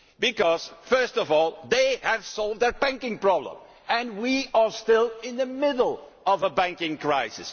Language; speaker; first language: English; non-native, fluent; Dutch